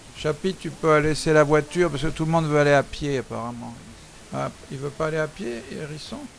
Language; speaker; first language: French; native; French